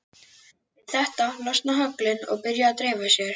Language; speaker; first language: Icelandic; native; Icelandic